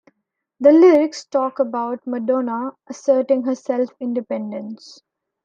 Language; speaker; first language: English; non-native, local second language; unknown